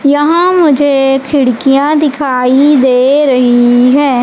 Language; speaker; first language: Hindi; native; Hindi